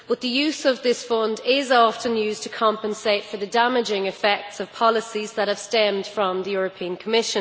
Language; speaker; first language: English; native; English